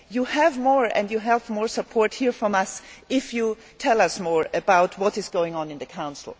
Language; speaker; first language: English; non-native, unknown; German